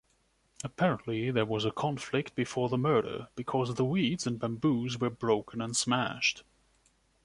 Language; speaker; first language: English; non-native, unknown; German